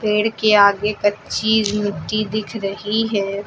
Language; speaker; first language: Hindi; native; Hindi